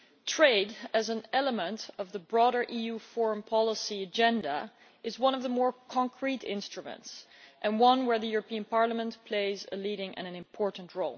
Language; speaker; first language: English; non-native, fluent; Dutch